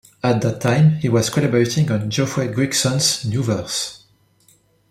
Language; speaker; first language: English; non-native, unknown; French